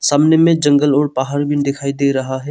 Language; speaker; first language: Hindi; non-native, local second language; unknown